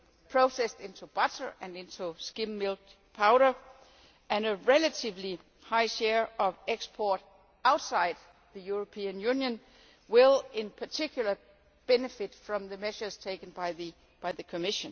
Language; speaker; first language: English; non-native, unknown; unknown